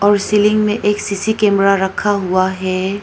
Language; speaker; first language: Hindi; non-native, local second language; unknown